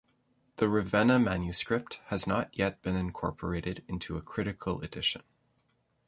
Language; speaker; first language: English; native; English